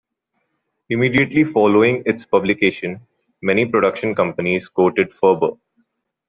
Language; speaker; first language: English; non-native, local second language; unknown